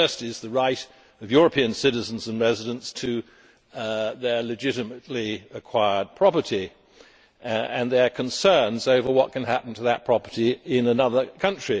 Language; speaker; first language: English; native; English